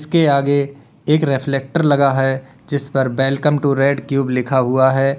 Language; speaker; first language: Hindi; native; Hindi